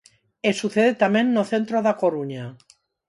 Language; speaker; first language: Galician; non-native, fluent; Spanish